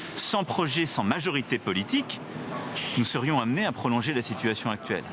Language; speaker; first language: French; native; French